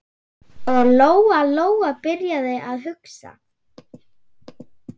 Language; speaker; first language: Icelandic; non-native, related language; Swedish